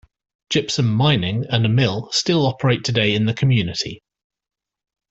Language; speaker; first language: English; native; English